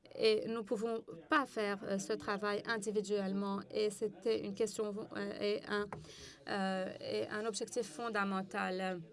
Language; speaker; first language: French; non-native, fluent; English